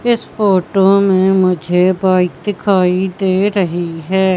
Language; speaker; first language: Hindi; native; Hindi